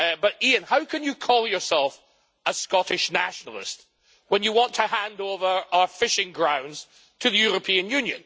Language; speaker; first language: English; native; English